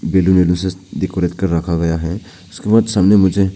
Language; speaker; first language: Hindi; non-native, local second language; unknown